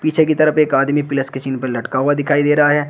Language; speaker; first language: Hindi; native; Hindi